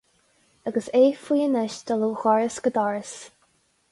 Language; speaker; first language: Irish; non-native, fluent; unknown